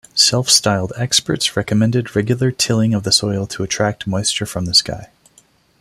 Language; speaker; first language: English; non-native, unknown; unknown